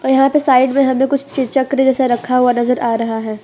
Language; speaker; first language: Hindi; non-native, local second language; Gujarati